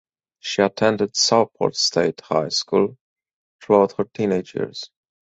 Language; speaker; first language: English; native; English